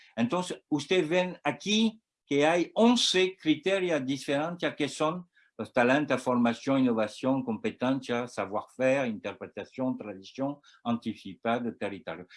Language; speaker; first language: Spanish; non-native, learner; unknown